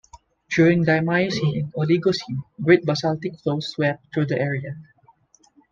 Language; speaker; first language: English; non-native, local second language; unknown